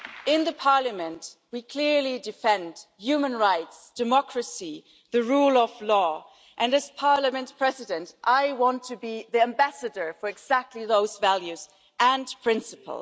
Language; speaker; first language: English; non-native, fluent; German